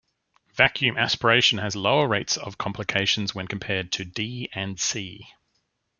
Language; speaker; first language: English; native; English